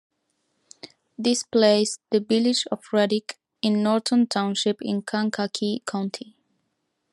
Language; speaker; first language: English; non-native, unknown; Spanish